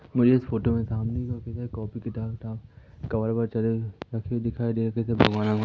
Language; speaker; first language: Hindi; native; Hindi